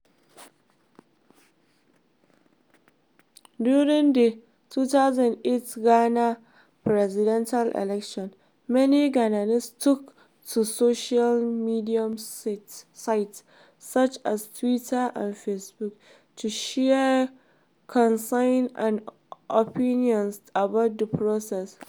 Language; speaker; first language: English; non-native, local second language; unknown